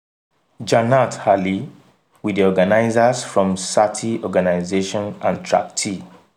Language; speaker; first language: English; non-native, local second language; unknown